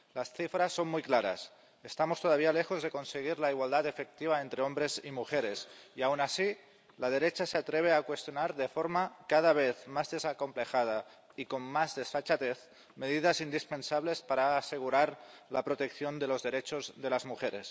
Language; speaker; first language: Spanish; non-native, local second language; Catalan